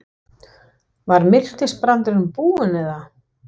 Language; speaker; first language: Icelandic; non-native, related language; Danish